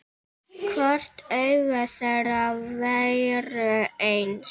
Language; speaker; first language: Icelandic; native; Icelandic